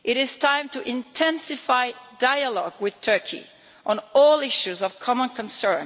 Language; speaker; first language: English; non-native, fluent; Italian